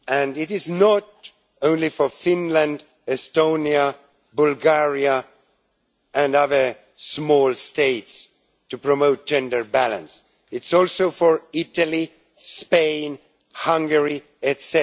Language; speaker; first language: English; non-native, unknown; Estonian